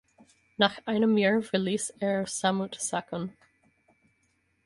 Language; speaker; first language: German; non-native, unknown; English